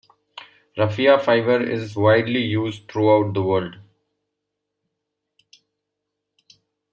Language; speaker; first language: English; non-native, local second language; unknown